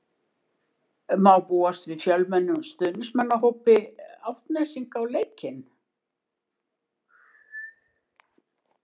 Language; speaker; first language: Icelandic; native; Icelandic